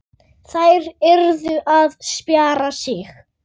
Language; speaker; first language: Icelandic; native; Icelandic